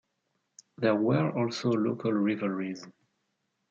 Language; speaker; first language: English; non-native, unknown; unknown